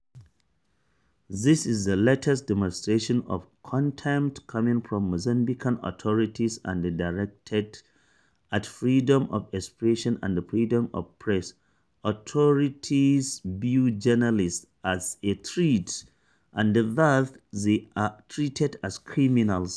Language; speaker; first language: English; non-native, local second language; Hausa